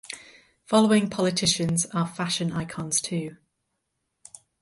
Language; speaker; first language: English; native; English